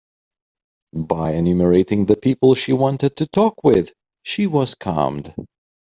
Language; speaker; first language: English; native; English